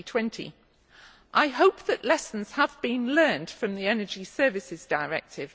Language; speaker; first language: English; native; English